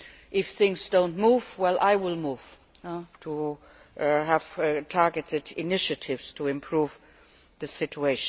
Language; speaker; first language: English; non-native, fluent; Luxembourgish